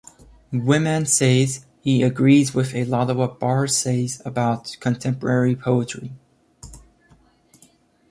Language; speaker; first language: English; native; English